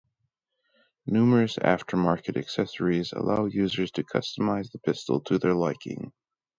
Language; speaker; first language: English; native; English